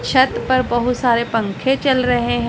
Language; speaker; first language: Hindi; non-native, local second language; Punjabi